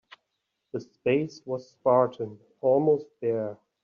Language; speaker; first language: English; native; English